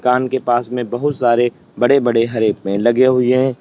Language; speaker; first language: Hindi; native; Hindi